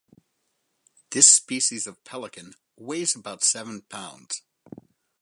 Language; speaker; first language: English; native; English